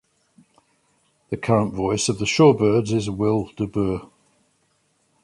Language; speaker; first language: English; native; English